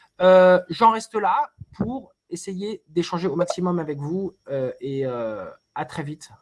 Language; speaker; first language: French; native; French